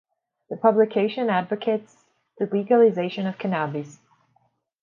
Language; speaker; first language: English; non-native, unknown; Portuguese